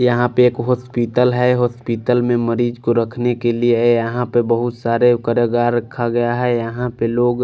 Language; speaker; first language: Hindi; non-native, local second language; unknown